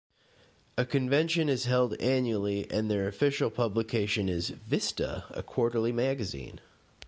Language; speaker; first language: English; native; English